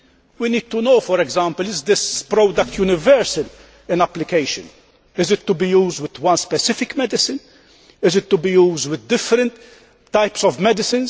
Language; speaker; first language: English; non-native, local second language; Maltese